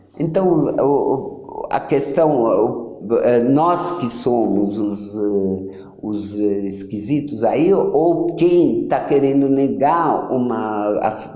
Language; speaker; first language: Portuguese; early bilingual, other home language; Yiddish